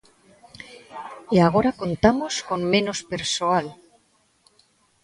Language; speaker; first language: Galician; non-native, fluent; Spanish